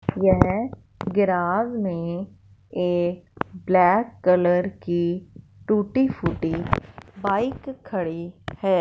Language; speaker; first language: Hindi; non-native, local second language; Punjabi